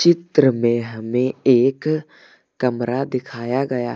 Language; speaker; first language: Hindi; native; Hindi